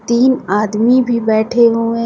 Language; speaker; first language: Hindi; native; Hindi